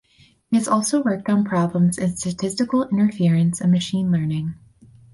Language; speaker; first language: English; native; English